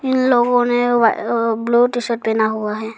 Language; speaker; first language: Hindi; non-native, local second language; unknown